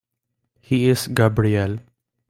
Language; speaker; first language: English; non-native, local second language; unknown